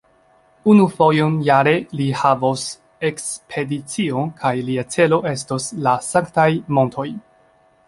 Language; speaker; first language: Esperanto; non-native, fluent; Chinese